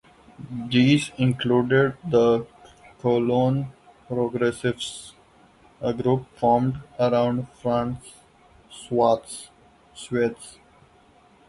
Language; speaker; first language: English; non-native, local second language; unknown